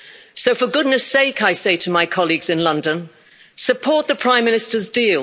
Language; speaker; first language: English; native; English